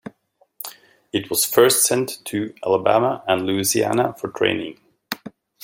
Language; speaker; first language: English; native; English